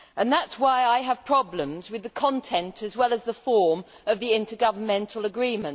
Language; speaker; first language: English; native; English